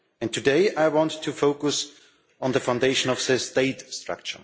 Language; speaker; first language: English; non-native, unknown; German